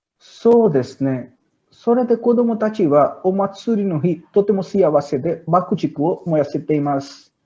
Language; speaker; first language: Japanese; non-native, learner; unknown